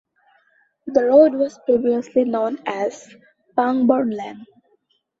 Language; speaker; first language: English; non-native, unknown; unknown